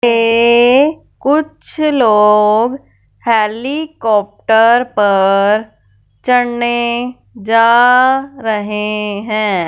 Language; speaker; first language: Hindi; non-native, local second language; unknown